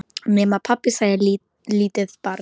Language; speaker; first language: Icelandic; non-native, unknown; Polish